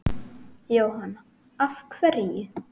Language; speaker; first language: Icelandic; native; Icelandic